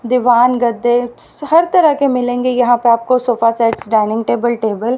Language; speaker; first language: Hindi; native; Hindi